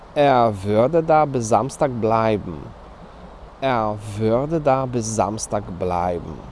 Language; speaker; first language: German; non-native, fluent; Polish